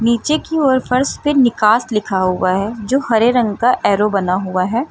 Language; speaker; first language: Hindi; native; Hindi